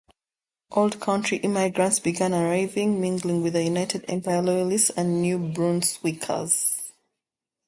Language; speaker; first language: English; native; English